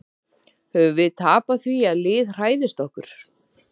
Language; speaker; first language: Icelandic; native; Icelandic